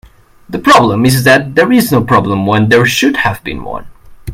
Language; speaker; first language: English; native; English